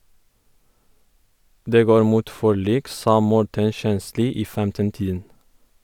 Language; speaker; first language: Norwegian; non-native, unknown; Kurdish